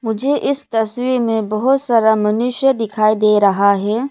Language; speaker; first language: Hindi; non-native, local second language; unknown